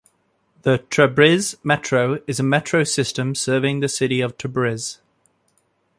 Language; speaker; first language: English; native; English